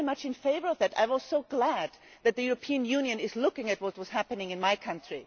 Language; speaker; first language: English; non-native, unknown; German